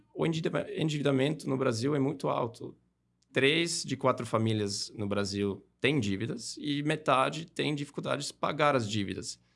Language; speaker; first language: Portuguese; non-native, fluent; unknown